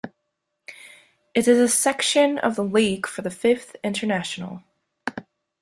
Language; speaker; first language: English; non-native, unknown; German